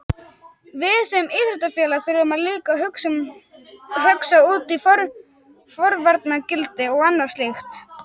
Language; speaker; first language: Icelandic; native; Icelandic